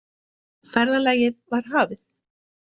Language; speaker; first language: Icelandic; native; Icelandic